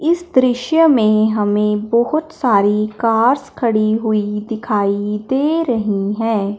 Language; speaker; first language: Hindi; non-native, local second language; Punjabi